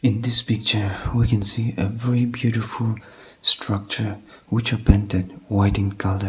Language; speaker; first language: English; non-native, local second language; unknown